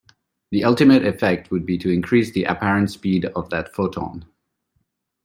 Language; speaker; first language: English; non-native, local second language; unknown